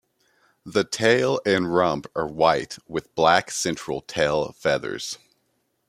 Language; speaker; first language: English; native; English